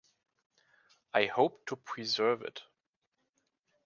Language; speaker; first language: English; non-native, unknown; German